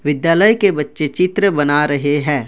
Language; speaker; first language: Hindi; non-native, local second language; Assamese